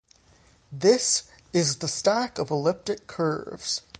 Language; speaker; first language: English; native; English